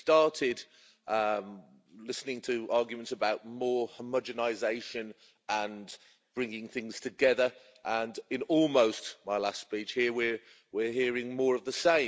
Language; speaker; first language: English; native; English